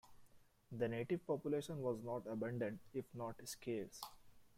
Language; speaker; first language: English; non-native, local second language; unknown